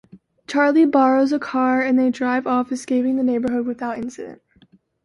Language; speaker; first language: English; native; English